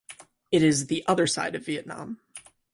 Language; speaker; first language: English; native; English